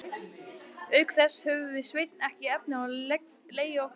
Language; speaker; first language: Icelandic; native; Icelandic